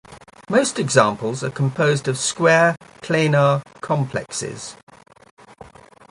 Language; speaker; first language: English; native; English